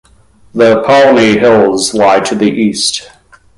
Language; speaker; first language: English; native; English